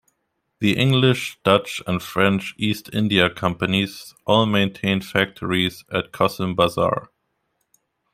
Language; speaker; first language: English; non-native, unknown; German